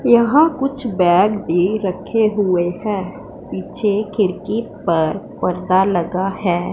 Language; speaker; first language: Hindi; non-native, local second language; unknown